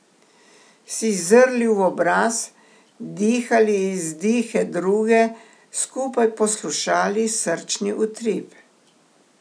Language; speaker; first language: Slovenian; native; Slovenian